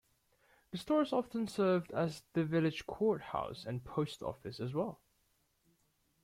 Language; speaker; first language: English; native; English